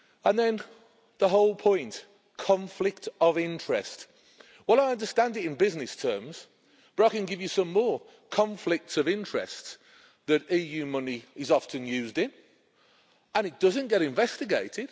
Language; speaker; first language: English; native; English